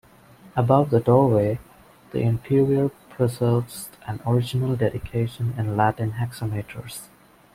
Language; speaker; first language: English; non-native, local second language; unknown